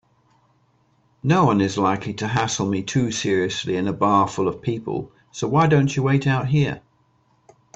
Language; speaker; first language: English; native; English